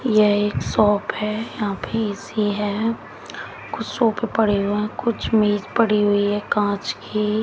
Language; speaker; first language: Hindi; native; Hindi